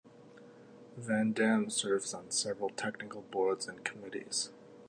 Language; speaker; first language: English; native; English